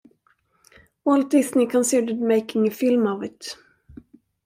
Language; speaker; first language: English; non-native, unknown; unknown